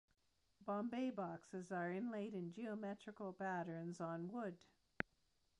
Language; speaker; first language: English; native; English